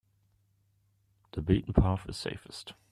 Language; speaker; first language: English; non-native, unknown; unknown